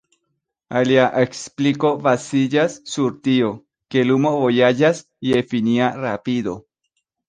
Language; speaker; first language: Esperanto; non-native, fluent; Spanish